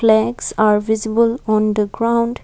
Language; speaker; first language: English; non-native, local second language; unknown